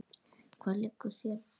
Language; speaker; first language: Icelandic; native; Icelandic